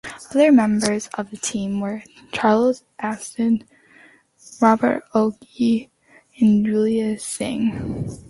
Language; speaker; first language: English; native; English